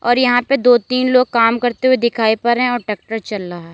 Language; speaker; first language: Hindi; native; Hindi